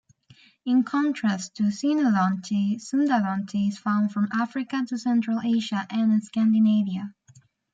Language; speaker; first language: English; native; English